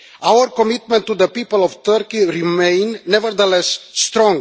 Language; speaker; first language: English; non-native, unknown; Romanian